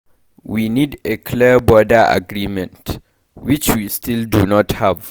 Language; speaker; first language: English; non-native, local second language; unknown